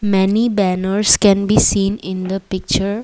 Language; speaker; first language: English; non-native, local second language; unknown